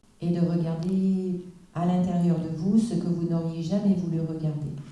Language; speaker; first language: French; native; French